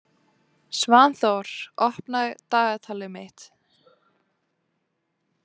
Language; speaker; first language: Icelandic; non-native, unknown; Lithuanian